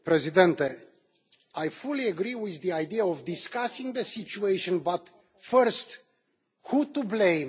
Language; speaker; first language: English; non-native, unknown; Romanian